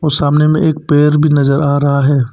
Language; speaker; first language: Hindi; non-native, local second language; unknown